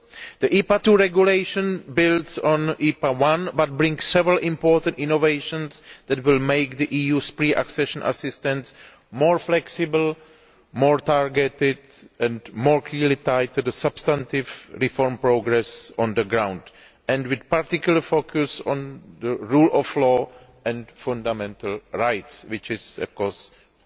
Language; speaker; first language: English; non-native, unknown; Greek